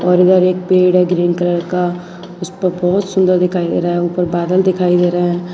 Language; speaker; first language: Hindi; non-native, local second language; Gujarati